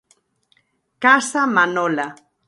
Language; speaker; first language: Galician; native; Galician